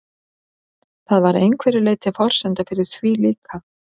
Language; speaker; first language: Icelandic; native; Icelandic